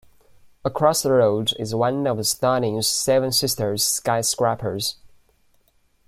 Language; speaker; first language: English; non-native, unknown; Chinese